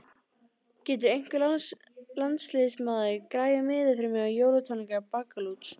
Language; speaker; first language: Icelandic; native; Icelandic